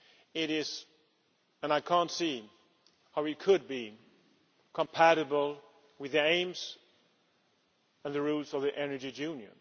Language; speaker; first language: English; non-native, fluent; Swedish